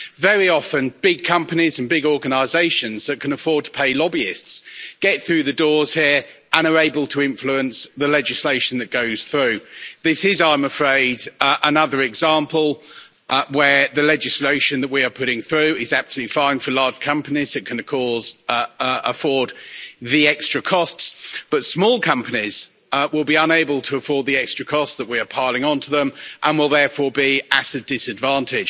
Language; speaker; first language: English; native; English